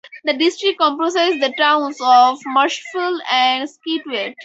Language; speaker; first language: English; native; English